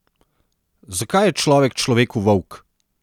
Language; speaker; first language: Slovenian; non-native, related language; Serbian